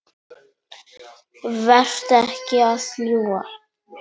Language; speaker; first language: Icelandic; non-native, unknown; Polish